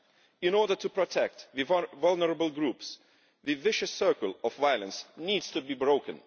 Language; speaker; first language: English; non-native, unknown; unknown